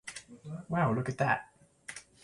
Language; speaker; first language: English; native; English